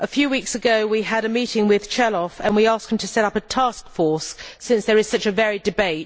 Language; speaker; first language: English; native; English